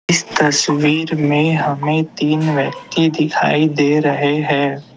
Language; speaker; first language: Hindi; non-native, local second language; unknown